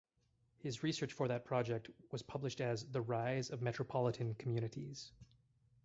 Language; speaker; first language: English; native; English